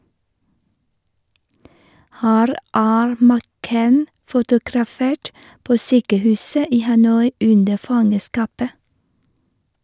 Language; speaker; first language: Norwegian; non-native, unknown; Vietnamese